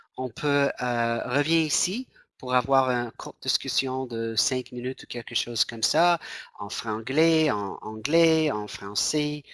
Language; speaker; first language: French; non-native, fluent; English